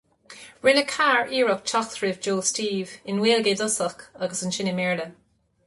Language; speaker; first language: Irish; non-native, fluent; English